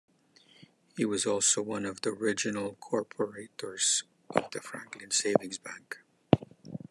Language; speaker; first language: English; non-native, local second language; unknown